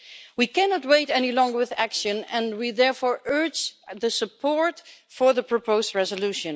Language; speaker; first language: English; non-native, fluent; Dutch